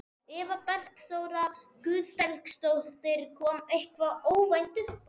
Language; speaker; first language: Icelandic; non-native, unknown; Spanish